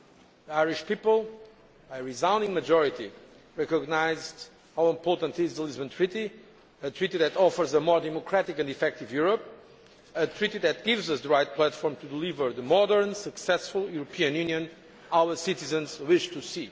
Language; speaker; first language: English; non-native, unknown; Portuguese